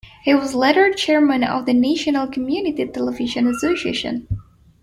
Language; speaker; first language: English; non-native, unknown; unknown